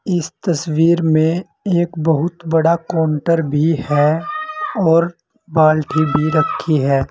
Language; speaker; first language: Hindi; native; Hindi